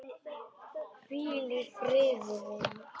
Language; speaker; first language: Icelandic; non-native, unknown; Polish